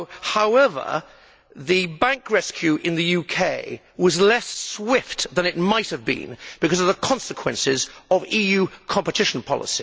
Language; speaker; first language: English; native; English